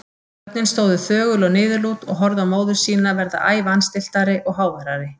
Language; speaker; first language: Icelandic; native; Icelandic